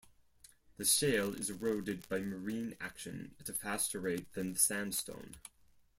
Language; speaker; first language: English; non-native, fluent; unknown